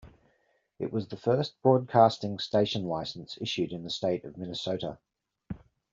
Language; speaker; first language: English; native; English